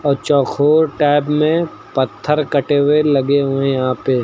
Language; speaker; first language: Hindi; native; Hindi